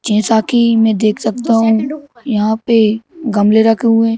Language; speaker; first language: Hindi; native; Hindi